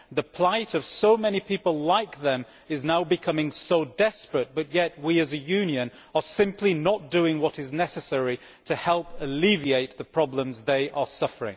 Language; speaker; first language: English; native; English